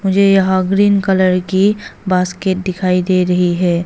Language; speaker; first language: Hindi; non-native, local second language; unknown